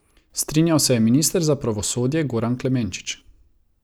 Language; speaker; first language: Slovenian; non-native, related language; Croatian